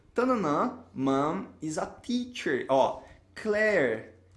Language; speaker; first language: English; non-native, fluent; Portuguese